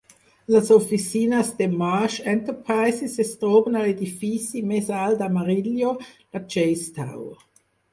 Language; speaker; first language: Catalan; non-native, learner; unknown